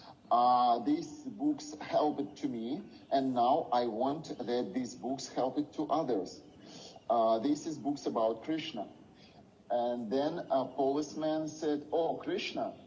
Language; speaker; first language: English; non-native, fluent; Russian